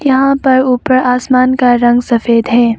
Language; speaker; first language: Hindi; non-native, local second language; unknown